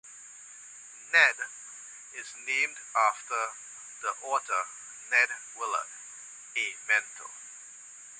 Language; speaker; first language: English; native; English